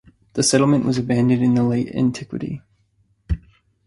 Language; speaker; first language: English; native; English